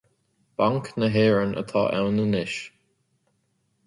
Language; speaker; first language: Irish; non-native, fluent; English